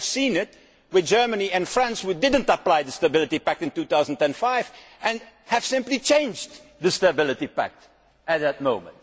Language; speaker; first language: English; non-native, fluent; Dutch